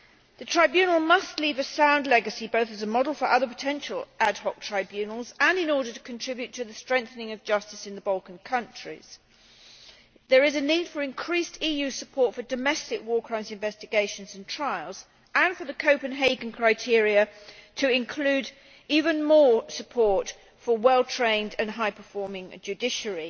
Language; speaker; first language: English; native; English